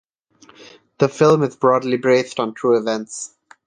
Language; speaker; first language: English; non-native, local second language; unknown